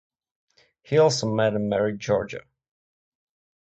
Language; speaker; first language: English; non-native, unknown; Czech